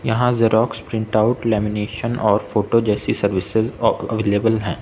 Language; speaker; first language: Hindi; non-native, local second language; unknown